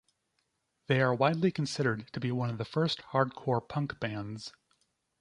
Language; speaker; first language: English; native; English